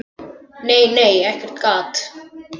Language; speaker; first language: Icelandic; native; Icelandic